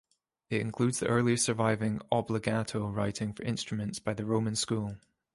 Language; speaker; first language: English; native; English